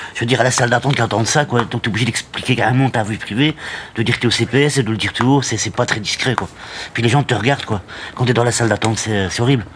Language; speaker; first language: French; native; French